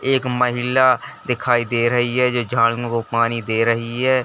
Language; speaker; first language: Hindi; native; Hindi